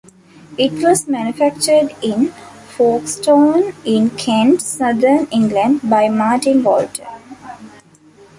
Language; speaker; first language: English; non-native, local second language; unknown